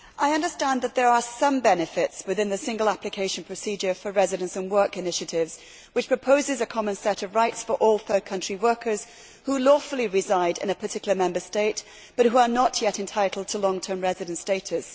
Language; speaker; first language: English; native; English